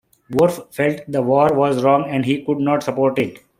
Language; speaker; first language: English; non-native, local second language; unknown